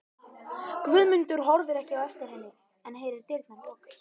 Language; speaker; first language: Icelandic; native; Icelandic